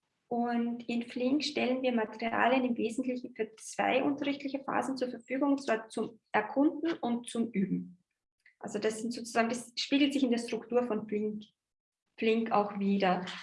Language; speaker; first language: German; native; German